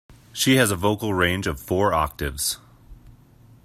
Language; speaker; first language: English; native; English